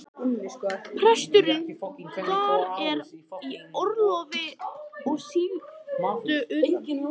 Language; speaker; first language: Icelandic; native; Icelandic